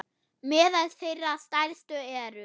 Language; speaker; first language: Icelandic; non-native, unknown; German